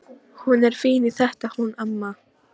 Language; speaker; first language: Icelandic; non-native, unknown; Polish